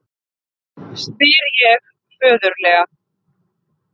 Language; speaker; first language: Icelandic; native; Icelandic